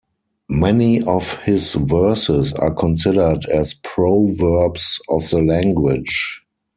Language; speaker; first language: English; non-native, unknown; German